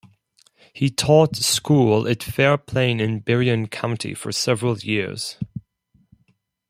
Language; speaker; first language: English; non-native, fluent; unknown